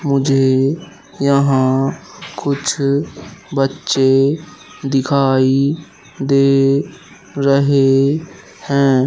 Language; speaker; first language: Hindi; native; Hindi